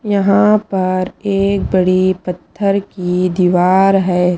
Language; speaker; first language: Hindi; non-native, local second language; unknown